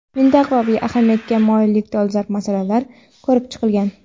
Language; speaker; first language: Uzbek; non-native, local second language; Kara-Kalpak